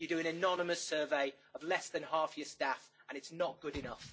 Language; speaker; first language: English; native; English